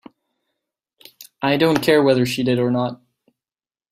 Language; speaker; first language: English; native; English